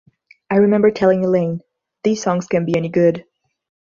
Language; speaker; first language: English; non-native, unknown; Portuguese